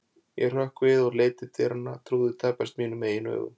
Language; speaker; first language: Icelandic; native; Icelandic